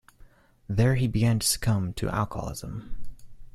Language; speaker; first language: English; native; English